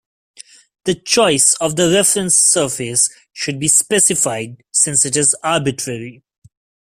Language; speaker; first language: English; non-native, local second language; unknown